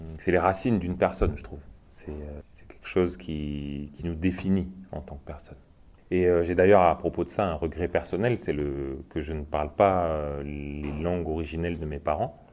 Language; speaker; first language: French; native; French